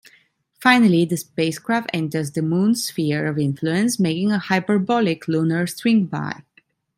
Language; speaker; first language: English; non-native, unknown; Italian